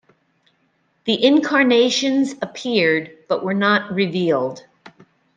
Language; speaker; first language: English; native; English